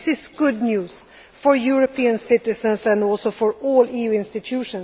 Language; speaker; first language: English; non-native, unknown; Swedish